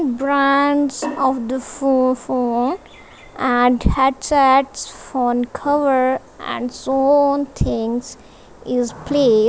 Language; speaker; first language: English; non-native, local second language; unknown